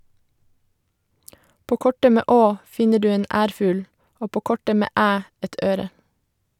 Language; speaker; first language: Norwegian; native; Norwegian